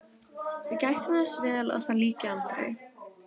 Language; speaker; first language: Icelandic; native; Icelandic